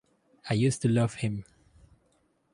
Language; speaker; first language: English; non-native, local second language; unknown